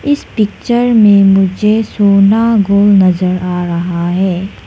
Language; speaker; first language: Hindi; non-native, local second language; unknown